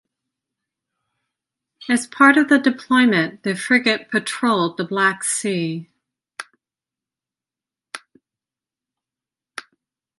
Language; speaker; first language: English; native; English